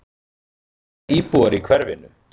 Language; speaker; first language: Icelandic; native; Icelandic